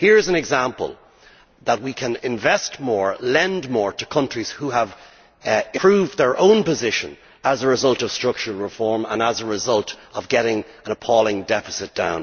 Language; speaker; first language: English; native; English